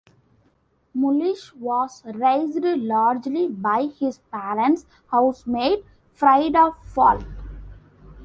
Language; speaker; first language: English; non-native, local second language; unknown